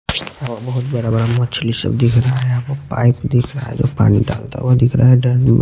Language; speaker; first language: Hindi; non-native, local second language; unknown